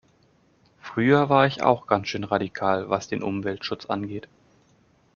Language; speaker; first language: German; native; German